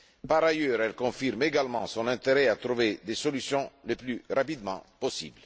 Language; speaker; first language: French; non-native, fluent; Italian